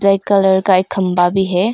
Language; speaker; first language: Hindi; non-native, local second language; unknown